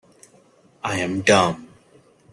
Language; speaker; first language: English; non-native, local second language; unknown